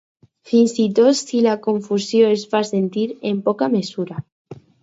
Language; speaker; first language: Catalan; non-native, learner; Spanish